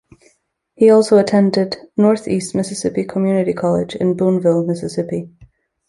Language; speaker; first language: English; native; English